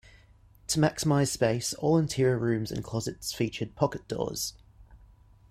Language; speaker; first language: English; native; English